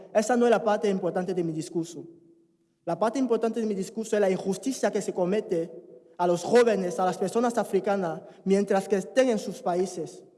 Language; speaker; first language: Spanish; non-native, fluent; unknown